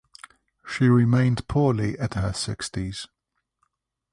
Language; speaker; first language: English; native; English